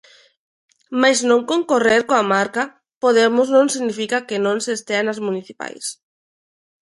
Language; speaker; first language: Galician; non-native, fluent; Spanish